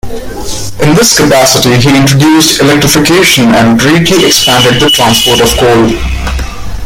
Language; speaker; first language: English; non-native, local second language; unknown